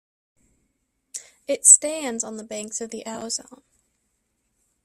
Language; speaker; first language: English; native; English